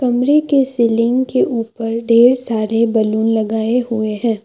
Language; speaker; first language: Hindi; non-native, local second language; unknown